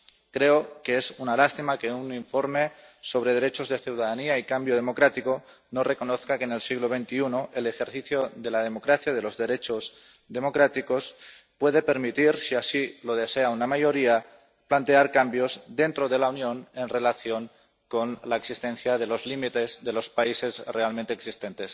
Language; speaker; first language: Spanish; non-native, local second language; Catalan